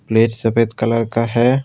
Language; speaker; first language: Hindi; non-native, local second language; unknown